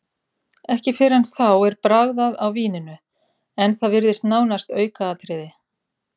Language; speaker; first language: Icelandic; native; Icelandic